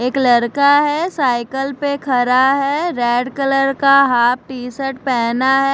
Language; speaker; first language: Hindi; non-native, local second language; Punjabi